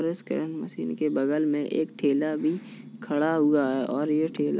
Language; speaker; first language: Hindi; native; Hindi